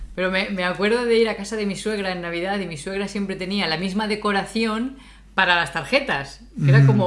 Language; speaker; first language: Spanish; native; Spanish